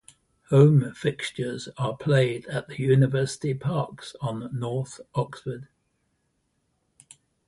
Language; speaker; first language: English; native; English